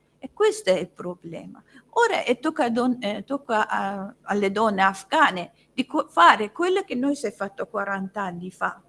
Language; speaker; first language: Italian; non-native, fluent; Persian